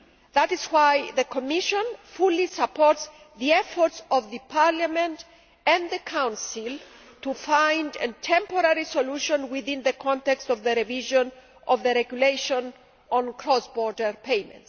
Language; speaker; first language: English; non-native, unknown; Greek